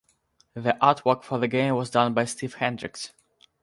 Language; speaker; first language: English; non-native, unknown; Russian